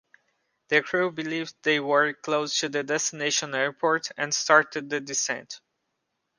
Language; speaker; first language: English; non-native, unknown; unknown